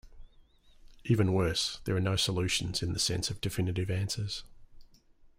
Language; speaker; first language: English; native; English